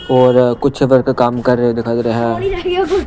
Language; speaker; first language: Hindi; non-native, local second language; Punjabi